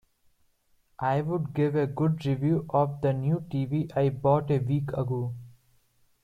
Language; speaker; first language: English; non-native, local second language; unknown